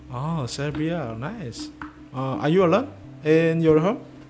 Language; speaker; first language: English; non-native, learner; Indonesian